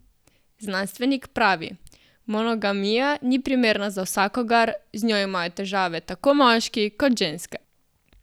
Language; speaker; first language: Slovenian; native; Slovenian